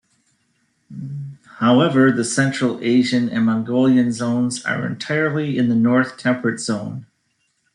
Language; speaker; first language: English; native; English